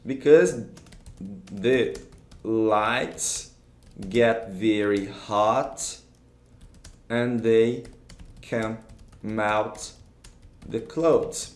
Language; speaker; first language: English; non-native, fluent; Portuguese